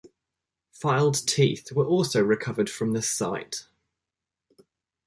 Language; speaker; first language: English; native; English